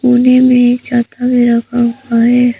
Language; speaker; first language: Hindi; non-native, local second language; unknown